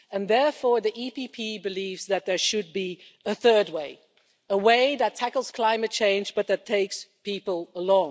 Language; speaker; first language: English; non-native, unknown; Dutch